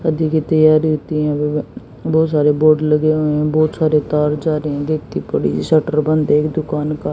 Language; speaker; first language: Hindi; native; Hindi